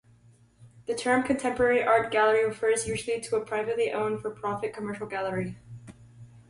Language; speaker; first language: English; native; English